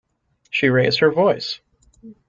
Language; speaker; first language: English; native; English